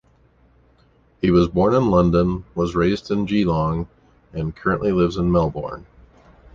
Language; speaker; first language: English; native; English